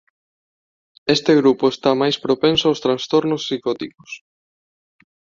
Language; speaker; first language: Galician; non-native, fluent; Spanish